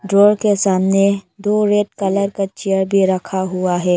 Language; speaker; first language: Hindi; non-native, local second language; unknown